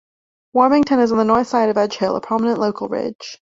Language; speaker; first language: English; native; English